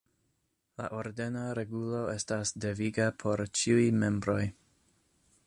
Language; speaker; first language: Esperanto; non-native, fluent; English